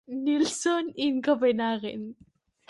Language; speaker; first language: English; non-native, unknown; Catalan